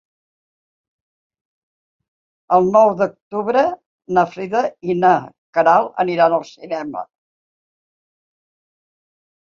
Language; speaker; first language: Catalan; non-native, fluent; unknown